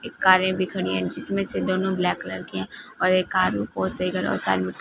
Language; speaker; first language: Hindi; non-native, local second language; Punjabi